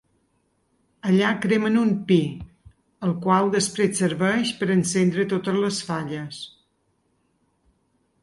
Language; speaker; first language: Catalan; native; Catalan